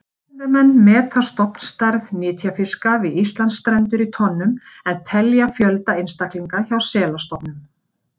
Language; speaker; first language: Icelandic; native; Icelandic